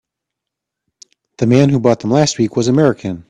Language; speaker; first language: English; native; English